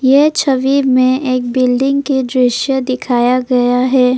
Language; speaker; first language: Hindi; non-native, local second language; Assamese